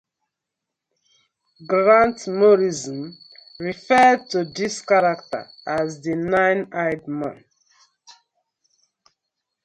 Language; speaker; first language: English; non-native, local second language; Nigerian Pidgin